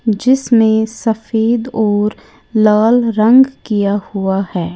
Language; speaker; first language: Hindi; native; Hindi